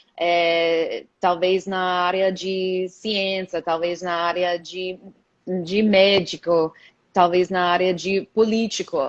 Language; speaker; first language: Portuguese; non-native, fluent; English